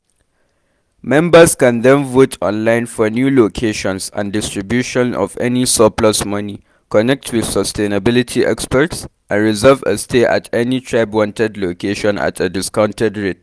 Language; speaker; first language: English; non-native, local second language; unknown